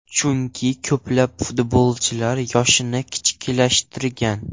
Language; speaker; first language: Uzbek; non-native, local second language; Russian